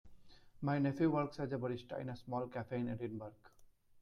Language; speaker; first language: English; non-native, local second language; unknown